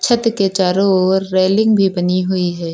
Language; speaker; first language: Hindi; native; Hindi